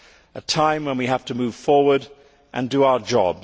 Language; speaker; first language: English; native; English